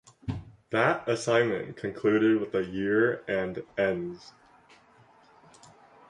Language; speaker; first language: English; native; English